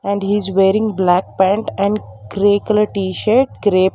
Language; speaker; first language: English; non-native, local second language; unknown